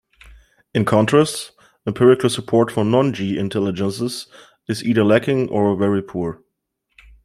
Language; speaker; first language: English; non-native, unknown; German